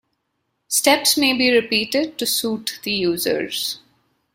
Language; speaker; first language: English; non-native, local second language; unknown